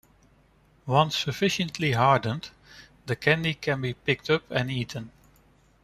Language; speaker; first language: English; non-native, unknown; Dutch